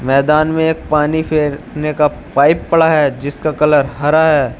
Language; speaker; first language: Hindi; native; Hindi